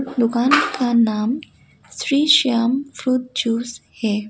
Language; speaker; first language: Hindi; non-native, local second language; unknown